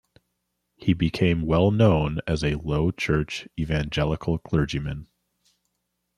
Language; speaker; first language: English; native; English